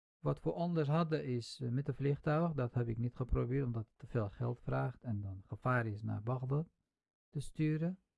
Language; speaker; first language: Dutch; non-native, fluent; Central Kurdish